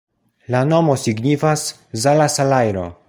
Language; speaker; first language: Esperanto; non-native, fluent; Polish